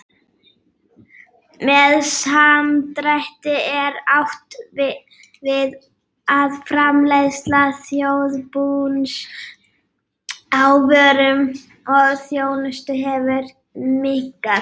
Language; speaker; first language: Icelandic; native; Icelandic